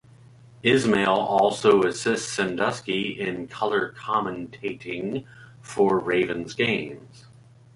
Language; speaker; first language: English; native; English